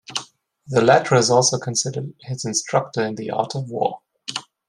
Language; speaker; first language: English; non-native, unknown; German